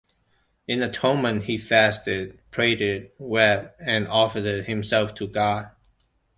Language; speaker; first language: English; non-native, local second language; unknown